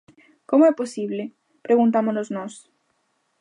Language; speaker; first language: Galician; native; Galician